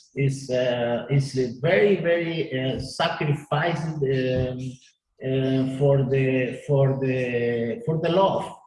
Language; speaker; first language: English; non-native, learner; Spanish